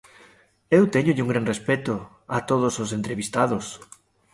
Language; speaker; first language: Galician; native; Galician